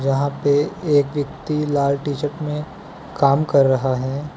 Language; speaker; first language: Hindi; non-native, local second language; Gujarati